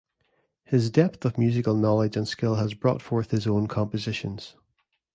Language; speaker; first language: English; native; English